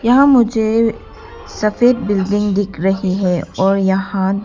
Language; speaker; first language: Hindi; non-native, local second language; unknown